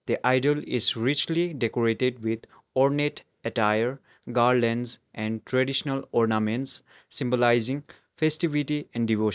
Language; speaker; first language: English; non-native, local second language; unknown